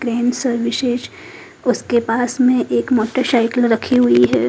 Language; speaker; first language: Hindi; native; Hindi